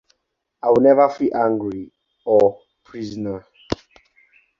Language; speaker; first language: English; non-native, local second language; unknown